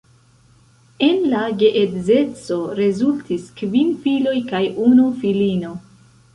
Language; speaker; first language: Esperanto; non-native, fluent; Central Kurdish